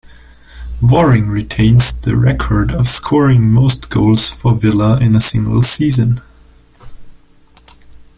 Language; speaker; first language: English; non-native, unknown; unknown